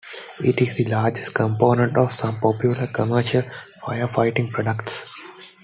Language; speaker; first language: English; non-native, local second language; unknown